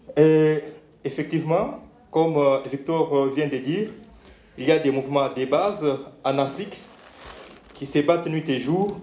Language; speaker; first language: French; non-native, local second language; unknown